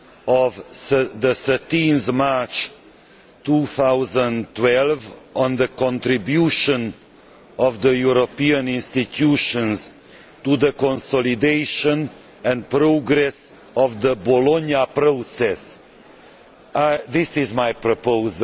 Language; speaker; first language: English; non-native, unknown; Hungarian